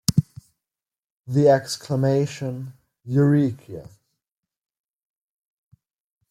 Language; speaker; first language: English; non-native, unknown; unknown